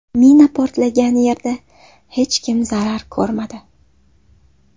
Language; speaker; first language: Uzbek; native; Uzbek